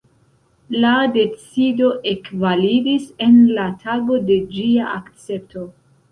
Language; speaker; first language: Esperanto; non-native, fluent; Central Kurdish